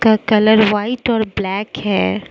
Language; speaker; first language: Hindi; non-native, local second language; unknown